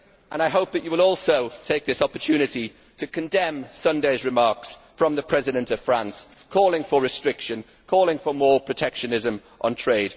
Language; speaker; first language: English; native; English